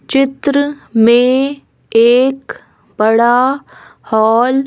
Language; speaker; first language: Hindi; native; Hindi